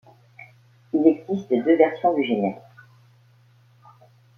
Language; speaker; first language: French; native; French